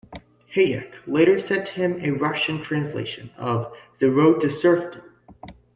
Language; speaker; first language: English; native; English